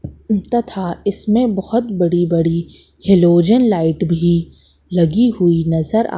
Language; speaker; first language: Hindi; native; Hindi